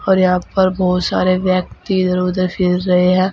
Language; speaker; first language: Hindi; native; Hindi